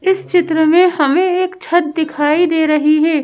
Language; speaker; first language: Hindi; native; Hindi